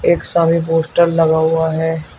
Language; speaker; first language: Hindi; native; Hindi